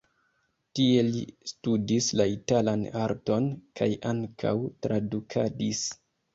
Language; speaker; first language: Esperanto; non-native, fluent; Kinyarwanda